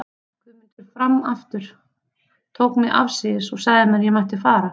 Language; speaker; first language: Icelandic; native; Icelandic